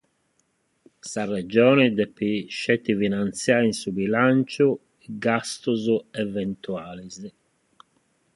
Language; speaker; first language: Sardinian; native; Sardinian